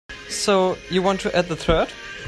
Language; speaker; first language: English; non-native, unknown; German